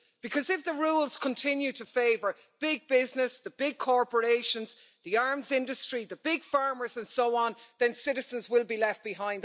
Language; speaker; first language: English; native; English